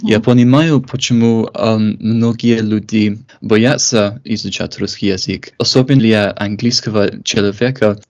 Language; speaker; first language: Russian; non-native, fluent; English